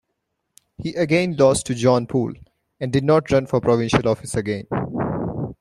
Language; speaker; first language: English; non-native, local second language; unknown